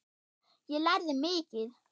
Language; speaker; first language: Icelandic; non-native, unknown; German